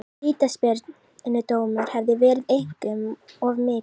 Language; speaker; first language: Icelandic; native; Icelandic